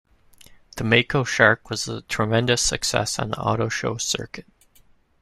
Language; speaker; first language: English; native; English